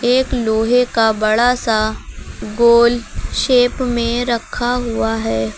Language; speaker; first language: Hindi; native; Hindi